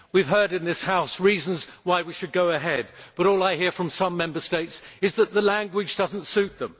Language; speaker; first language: English; native; English